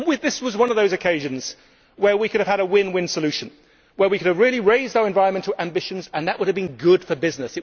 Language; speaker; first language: English; native; English